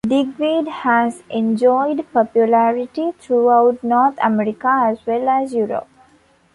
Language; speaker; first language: English; non-native, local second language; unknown